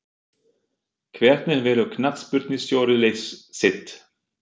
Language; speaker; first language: Icelandic; non-native, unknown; German